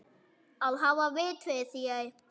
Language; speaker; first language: Icelandic; non-native, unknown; German